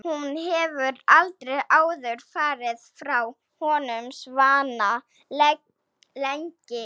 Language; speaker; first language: Icelandic; non-native, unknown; Slovak